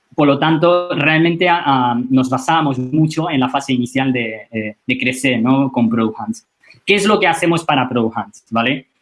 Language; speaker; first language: Spanish; non-native, fluent; Chinese